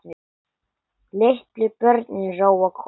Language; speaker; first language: Icelandic; non-native, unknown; English